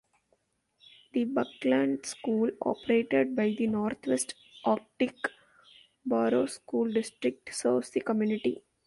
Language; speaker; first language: English; non-native, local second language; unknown